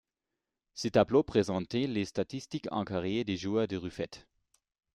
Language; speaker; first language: French; non-native, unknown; German